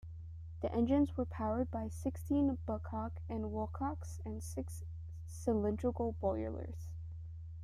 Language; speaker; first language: English; native; English